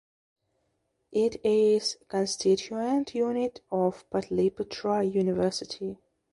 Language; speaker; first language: English; non-native, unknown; Belarusian